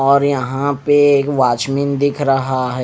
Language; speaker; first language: Hindi; non-native, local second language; Punjabi